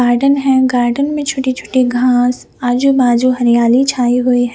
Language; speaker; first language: Hindi; non-native, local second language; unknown